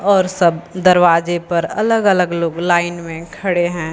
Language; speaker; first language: Hindi; native; Hindi